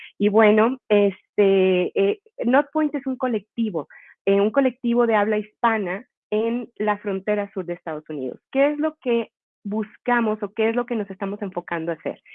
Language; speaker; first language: Spanish; native; Spanish